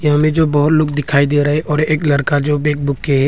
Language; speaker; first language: Hindi; non-native, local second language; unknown